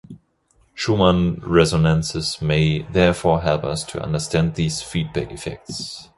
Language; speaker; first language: English; non-native, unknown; German